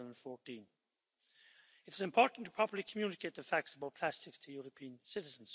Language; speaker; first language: English; native; English